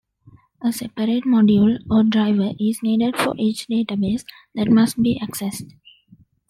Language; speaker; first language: English; non-native, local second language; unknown